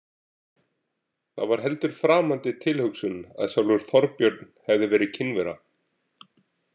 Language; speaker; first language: Icelandic; native; Icelandic